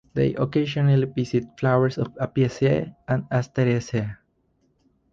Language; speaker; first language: English; non-native, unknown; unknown